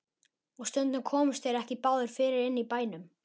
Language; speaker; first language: Icelandic; native; Icelandic